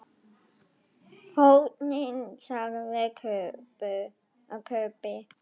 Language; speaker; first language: Icelandic; non-native, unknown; German